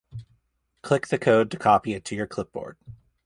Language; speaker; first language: English; native; English